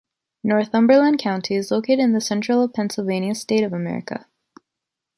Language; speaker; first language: English; native; English